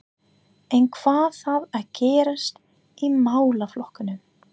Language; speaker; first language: Icelandic; non-native, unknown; English